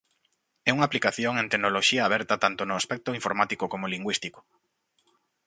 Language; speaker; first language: Galician; native; Galician